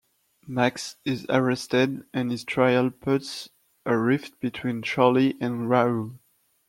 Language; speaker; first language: English; non-native, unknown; French